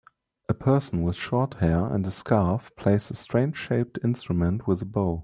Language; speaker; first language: English; non-native, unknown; German